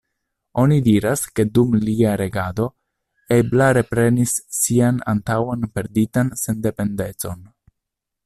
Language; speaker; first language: Esperanto; non-native, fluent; Italian